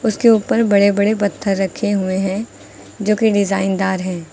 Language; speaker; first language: Hindi; native; Hindi